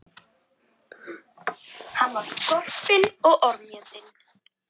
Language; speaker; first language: Icelandic; non-native, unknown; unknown